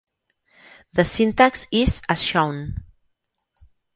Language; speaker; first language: English; non-native, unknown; Catalan